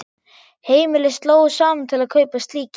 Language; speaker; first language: Icelandic; non-native, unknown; German